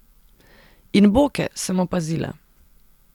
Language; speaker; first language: Slovenian; non-native, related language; Serbian